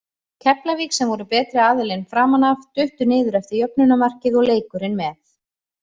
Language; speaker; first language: Icelandic; native; Icelandic